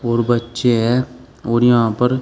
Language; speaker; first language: Hindi; native; Hindi